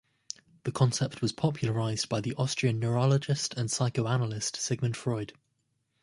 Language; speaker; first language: English; native; English